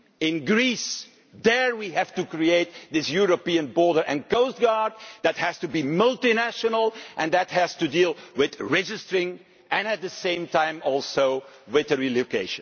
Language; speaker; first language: English; non-native, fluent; Dutch